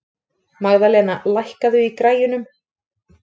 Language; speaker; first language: Icelandic; native; Icelandic